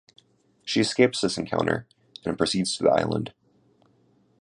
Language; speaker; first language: English; native; English